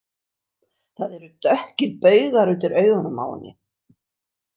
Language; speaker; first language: Icelandic; non-native, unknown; English